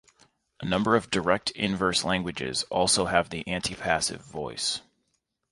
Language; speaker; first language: English; native; English